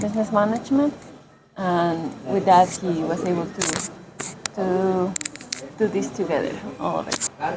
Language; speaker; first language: English; non-native, fluent; Spanish